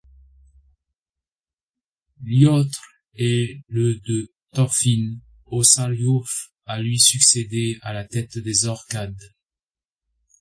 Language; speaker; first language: French; native; French